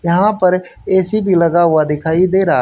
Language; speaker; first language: Hindi; native; Hindi